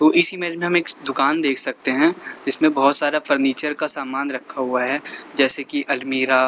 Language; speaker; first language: Hindi; native; Hindi